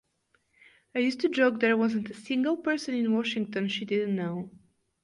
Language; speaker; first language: English; non-native, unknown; Bulgarian